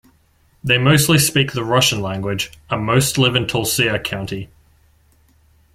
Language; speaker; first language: English; native; English